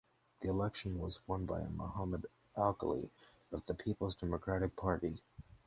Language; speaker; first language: English; native; English